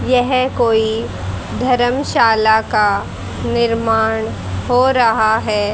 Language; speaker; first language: Hindi; native; Hindi